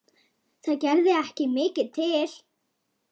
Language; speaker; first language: Icelandic; native; Icelandic